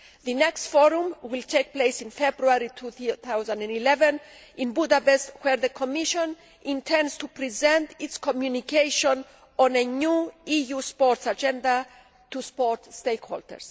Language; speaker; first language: English; non-native, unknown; Greek